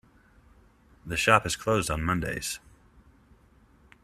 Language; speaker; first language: English; native; English